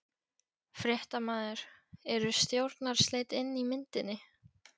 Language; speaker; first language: Icelandic; non-native, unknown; Polish